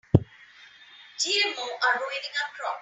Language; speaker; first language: English; non-native, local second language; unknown